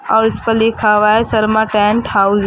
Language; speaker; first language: Hindi; native; Hindi